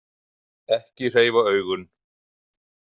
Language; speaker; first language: Icelandic; native; Icelandic